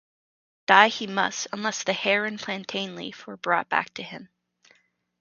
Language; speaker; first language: English; native; English